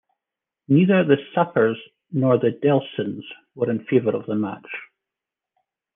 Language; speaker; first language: English; native; English